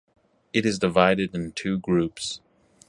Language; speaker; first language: English; native; English